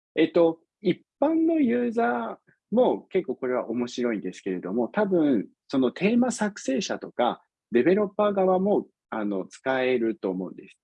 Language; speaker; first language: Japanese; non-native, fluent; English